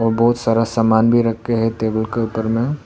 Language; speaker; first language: Hindi; non-native, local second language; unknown